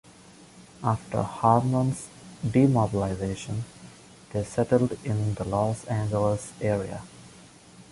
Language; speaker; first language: English; non-native, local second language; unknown